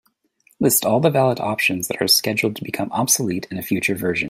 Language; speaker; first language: English; native; English